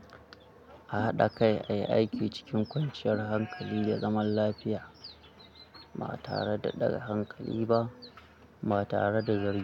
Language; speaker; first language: Hausa; non-native, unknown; Akan